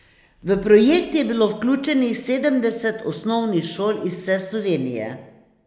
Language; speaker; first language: Slovenian; native; Slovenian